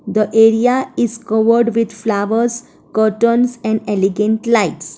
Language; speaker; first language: English; non-native, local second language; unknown